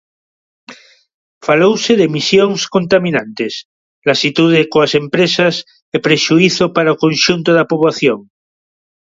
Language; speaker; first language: Galician; non-native, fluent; Spanish